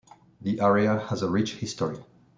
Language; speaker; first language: English; non-native, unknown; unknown